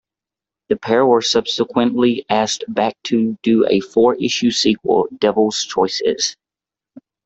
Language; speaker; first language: English; native; English